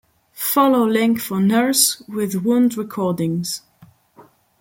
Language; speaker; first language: English; non-native, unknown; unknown